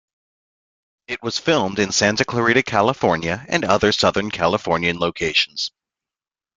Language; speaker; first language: English; native; English